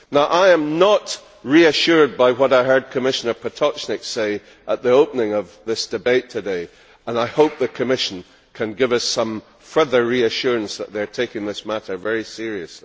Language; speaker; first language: English; native; English